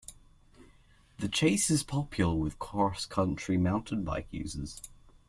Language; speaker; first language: English; native; English